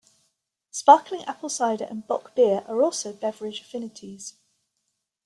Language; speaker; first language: English; native; English